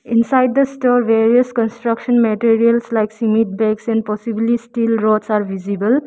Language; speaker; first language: English; non-native, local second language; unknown